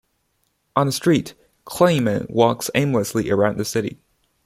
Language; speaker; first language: English; non-native, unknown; Chinese